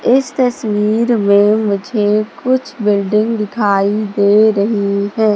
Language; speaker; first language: Hindi; native; Hindi